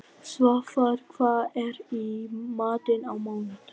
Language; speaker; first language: Icelandic; non-native, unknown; Vietnamese